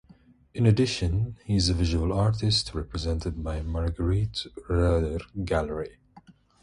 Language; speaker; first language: English; non-native, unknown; Dutch